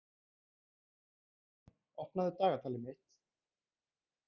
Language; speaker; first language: Icelandic; native; Icelandic